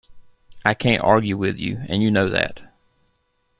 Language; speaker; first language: English; native; English